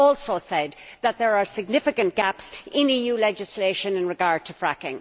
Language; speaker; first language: English; native; English